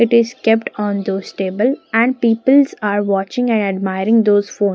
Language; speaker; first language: English; non-native, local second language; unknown